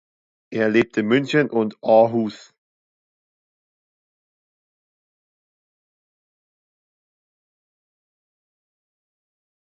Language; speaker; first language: German; native; German